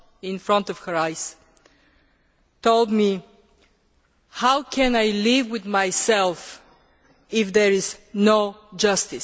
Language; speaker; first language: English; non-native, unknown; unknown